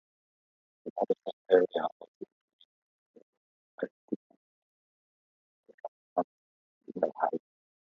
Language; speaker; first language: English; non-native, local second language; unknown